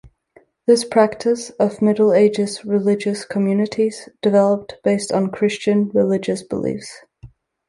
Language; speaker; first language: English; native; English